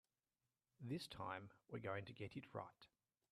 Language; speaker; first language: English; native; English